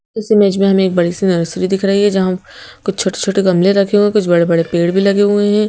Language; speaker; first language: Hindi; native; Hindi